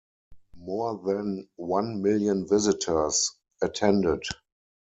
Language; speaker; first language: English; non-native, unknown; German